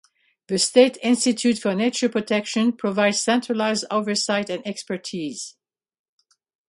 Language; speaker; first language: English; native; English